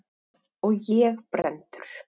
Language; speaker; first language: Icelandic; native; Icelandic